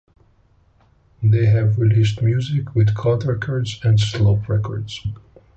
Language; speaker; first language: English; native; English